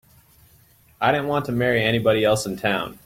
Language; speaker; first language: English; native; English